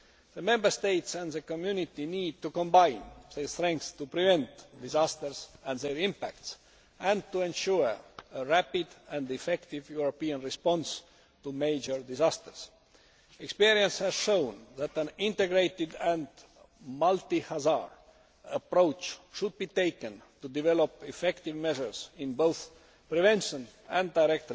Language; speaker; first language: English; non-native, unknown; Estonian